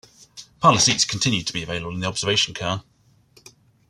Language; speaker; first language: English; native; English